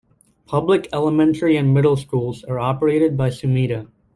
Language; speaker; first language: English; native; English